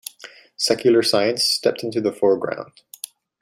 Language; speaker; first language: English; native; English